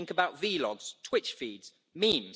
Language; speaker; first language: English; native; English